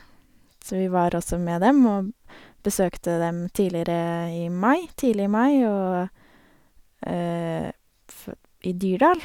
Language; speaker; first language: Norwegian; native; Norwegian